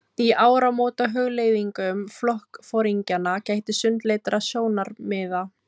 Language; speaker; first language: Icelandic; non-native, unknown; Filipino